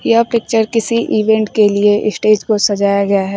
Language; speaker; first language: Hindi; native; Hindi